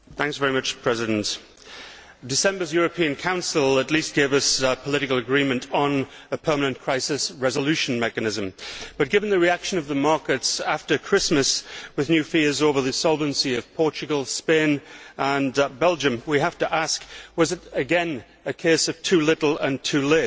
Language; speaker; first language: English; native; English